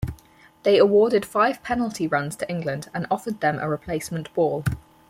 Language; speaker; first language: English; native; English